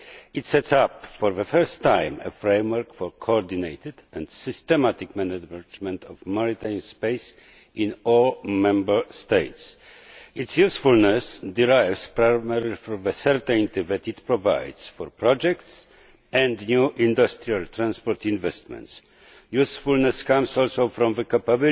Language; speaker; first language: English; non-native, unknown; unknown